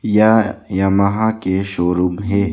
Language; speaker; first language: Hindi; non-native, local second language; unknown